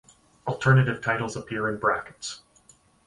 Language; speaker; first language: English; native; English